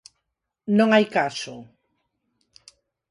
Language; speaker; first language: Galician; non-native, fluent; Spanish